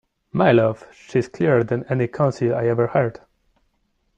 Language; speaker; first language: English; non-native, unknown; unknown